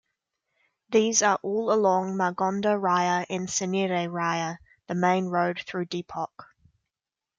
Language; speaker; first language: English; native; English